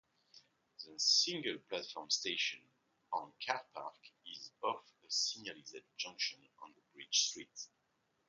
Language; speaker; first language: English; non-native, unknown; French